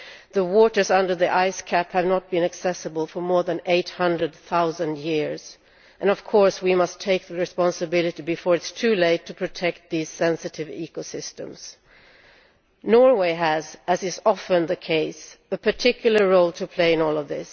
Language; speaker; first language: English; non-native, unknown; Swedish